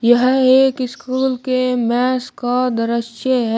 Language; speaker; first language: Hindi; native; Hindi